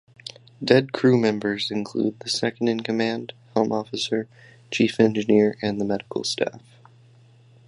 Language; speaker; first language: English; native; English